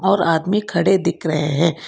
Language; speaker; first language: Hindi; non-native, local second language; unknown